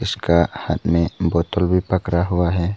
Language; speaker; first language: Hindi; early bilingual, other home language; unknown